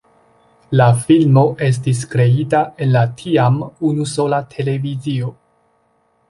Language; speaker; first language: Esperanto; non-native, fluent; Chinese